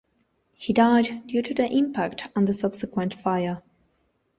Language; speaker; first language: English; non-native, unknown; Spanish